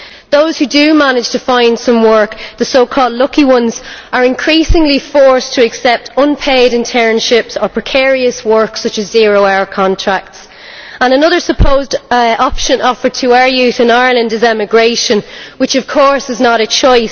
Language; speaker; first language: English; native; English